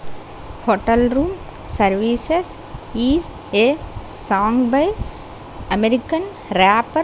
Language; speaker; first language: English; non-native, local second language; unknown